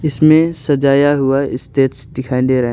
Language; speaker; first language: Hindi; non-native, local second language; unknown